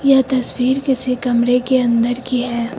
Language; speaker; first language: Hindi; native; Hindi